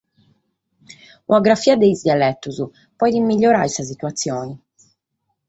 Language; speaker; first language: Sardinian; native; Sardinian